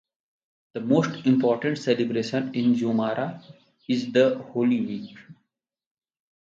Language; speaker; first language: English; non-native, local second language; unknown